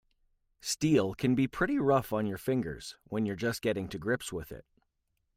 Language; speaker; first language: English; native; English